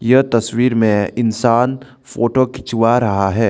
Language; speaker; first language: Hindi; non-native, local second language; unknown